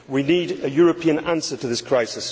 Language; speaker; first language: English; native; English